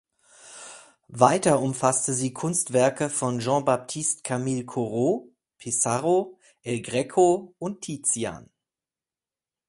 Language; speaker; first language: German; native; German